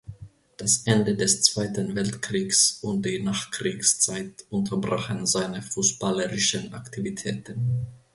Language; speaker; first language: German; non-native, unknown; Finnish